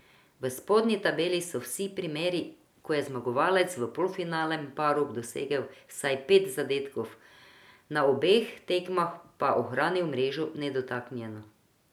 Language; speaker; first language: Slovenian; non-native, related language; Croatian